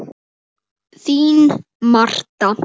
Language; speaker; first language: Icelandic; native; Icelandic